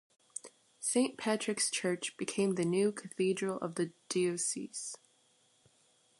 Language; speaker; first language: English; native; English